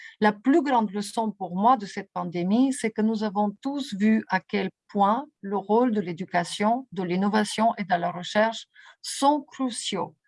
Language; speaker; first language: French; non-native, fluent; Bulgarian